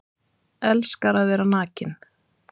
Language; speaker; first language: Icelandic; native; Icelandic